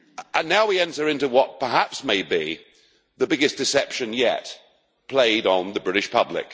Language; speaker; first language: English; native; English